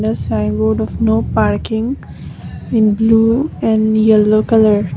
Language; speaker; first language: English; non-native, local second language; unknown